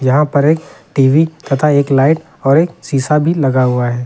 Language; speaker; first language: Hindi; native; Hindi